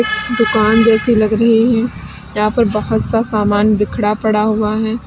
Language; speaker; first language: Hindi; native; Hindi